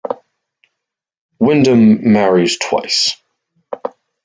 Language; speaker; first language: English; native; English